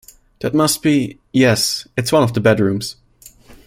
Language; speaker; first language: English; non-native, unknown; German